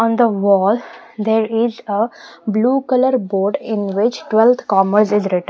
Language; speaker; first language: English; non-native, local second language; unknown